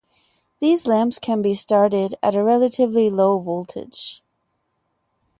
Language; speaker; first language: English; native; English